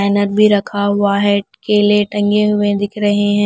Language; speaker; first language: Hindi; non-native, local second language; Punjabi